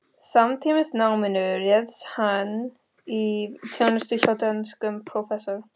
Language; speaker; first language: Icelandic; non-native, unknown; Spanish